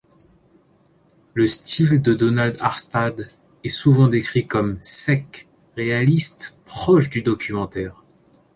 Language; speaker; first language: French; native; French